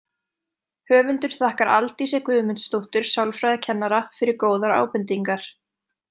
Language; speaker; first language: Icelandic; native; Icelandic